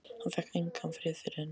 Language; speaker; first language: Icelandic; native; Icelandic